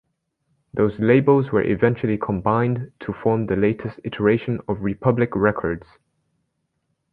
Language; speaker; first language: English; native; English